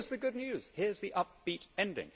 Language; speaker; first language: English; native; English